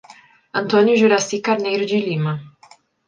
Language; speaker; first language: Portuguese; native; Portuguese